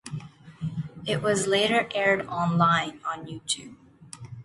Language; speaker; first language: English; native; English